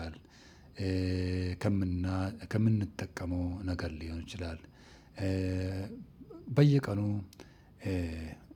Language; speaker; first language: Amharic; non-native, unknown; Oromo